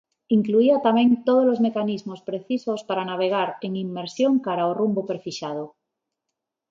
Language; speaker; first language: Galician; non-native, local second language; Spanish